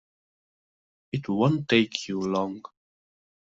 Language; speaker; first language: English; non-native, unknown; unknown